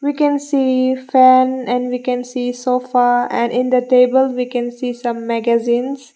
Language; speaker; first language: English; non-native, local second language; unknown